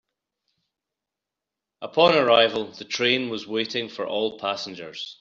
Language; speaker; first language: English; native; English